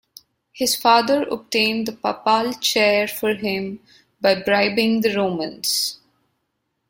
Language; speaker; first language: English; non-native, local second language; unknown